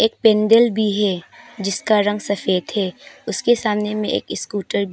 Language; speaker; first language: Hindi; non-native, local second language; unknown